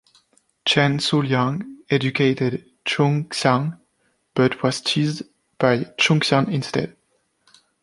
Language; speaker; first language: English; non-native, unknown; French